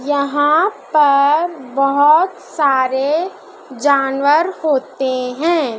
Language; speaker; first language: Hindi; native; Hindi